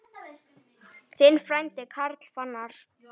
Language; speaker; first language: Icelandic; native; Icelandic